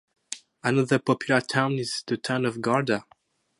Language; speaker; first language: English; non-native, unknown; French